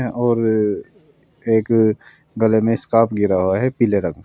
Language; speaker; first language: Hindi; native; Hindi